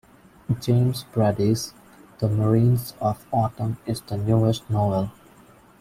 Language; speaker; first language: English; non-native, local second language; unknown